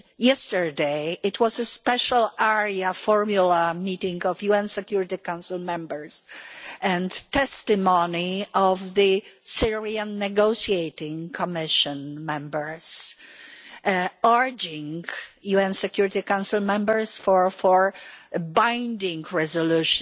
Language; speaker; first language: English; non-native, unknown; Polish